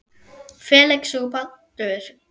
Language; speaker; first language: Icelandic; non-native, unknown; German